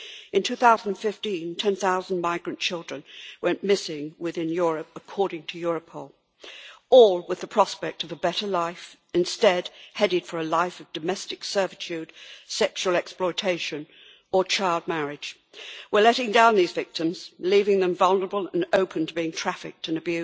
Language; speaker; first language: English; native; English